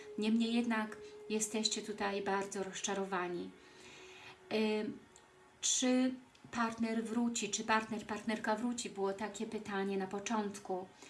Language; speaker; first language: Polish; early bilingual, heritage; Polish